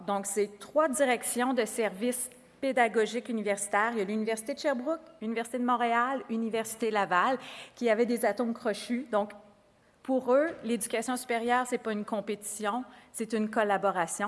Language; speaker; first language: French; native; French